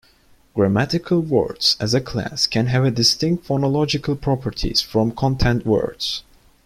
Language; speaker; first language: English; non-native, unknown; Turkish